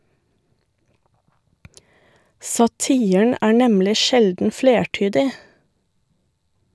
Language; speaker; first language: Norwegian; native; Norwegian